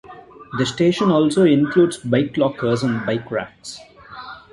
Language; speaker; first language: English; non-native, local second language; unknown